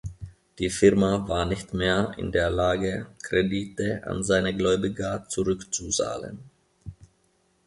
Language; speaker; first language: German; non-native, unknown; Finnish